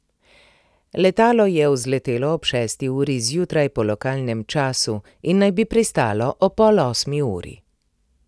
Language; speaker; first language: Slovenian; native; Slovenian